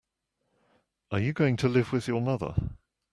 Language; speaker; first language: English; native; English